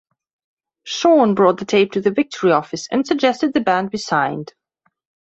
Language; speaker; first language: English; non-native, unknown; Belarusian